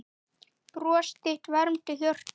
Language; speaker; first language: Icelandic; native; Icelandic